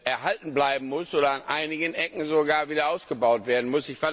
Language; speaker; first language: German; non-native, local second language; Luxembourgish